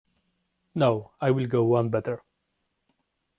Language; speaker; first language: English; non-native, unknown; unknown